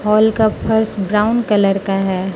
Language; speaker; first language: Hindi; non-native, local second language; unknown